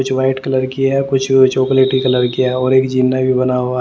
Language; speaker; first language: Hindi; native; Hindi